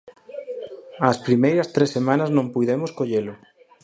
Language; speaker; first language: Galician; native; Galician